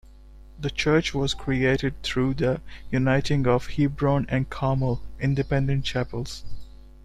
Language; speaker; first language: English; non-native, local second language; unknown